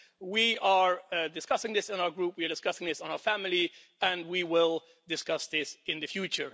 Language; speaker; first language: English; non-native, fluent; Dutch